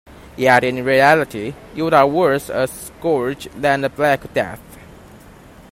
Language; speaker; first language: English; non-native, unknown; Chinese